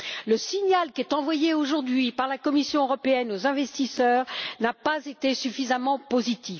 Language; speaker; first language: French; native; French